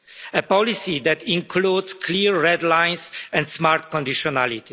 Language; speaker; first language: English; non-native, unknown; Polish